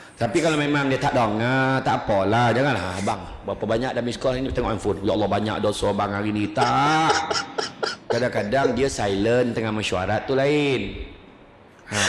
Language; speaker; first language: Malay; native; Malay